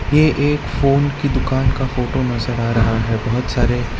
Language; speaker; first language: Hindi; non-native, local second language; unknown